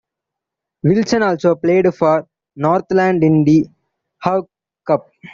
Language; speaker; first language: English; non-native, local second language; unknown